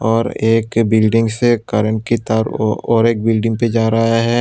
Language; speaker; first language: Hindi; non-native, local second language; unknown